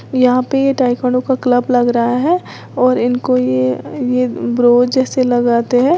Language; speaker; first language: Hindi; native; Hindi